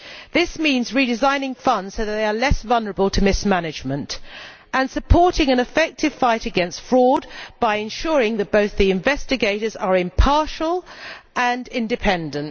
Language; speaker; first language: English; native; English